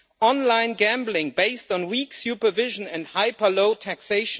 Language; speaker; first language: English; non-native, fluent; German